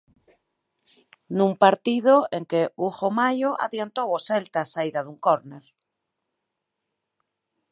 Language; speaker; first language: Galician; native; Galician